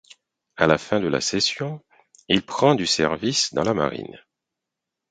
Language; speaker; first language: French; non-native, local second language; Haitian Creole